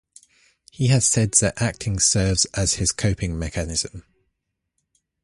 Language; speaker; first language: English; native; English